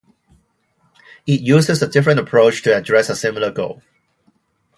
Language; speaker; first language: English; non-native, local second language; Cantonese